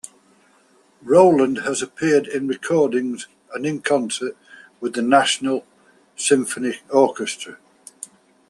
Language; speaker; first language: English; native; English